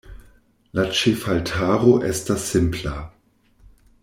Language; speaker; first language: Esperanto; non-native, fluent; German